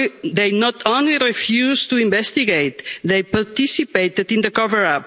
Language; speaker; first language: English; non-native, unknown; Catalan